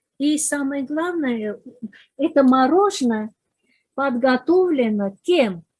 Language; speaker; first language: Russian; non-native, local second language; Azerbaijani